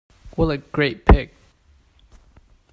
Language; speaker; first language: English; non-native, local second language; Cantonese